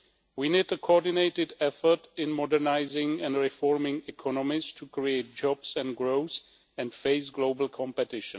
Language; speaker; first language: English; non-native, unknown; Czech